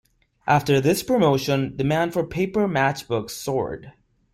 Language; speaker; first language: English; non-native, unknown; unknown